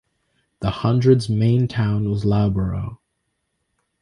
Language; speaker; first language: English; native; English